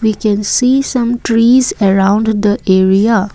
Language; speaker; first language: English; non-native, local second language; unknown